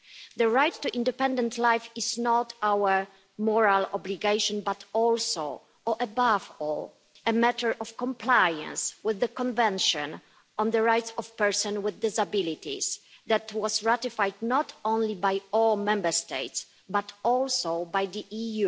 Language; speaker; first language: English; non-native, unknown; Polish